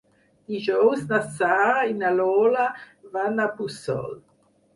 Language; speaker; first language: Catalan; non-native, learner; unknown